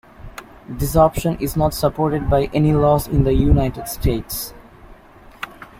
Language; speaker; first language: English; native; English